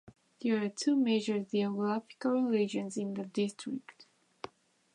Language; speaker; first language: English; non-native, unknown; Japanese